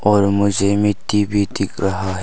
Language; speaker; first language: Hindi; non-native, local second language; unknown